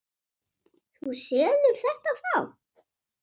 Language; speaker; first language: Icelandic; non-native, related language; Swedish